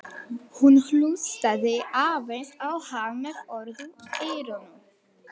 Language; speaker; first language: Icelandic; non-native, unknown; Polish